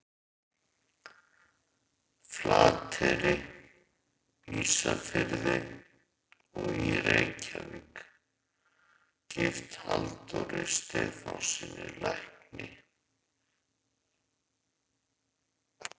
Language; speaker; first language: Icelandic; native; Icelandic